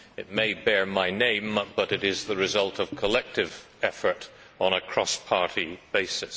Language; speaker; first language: English; native; English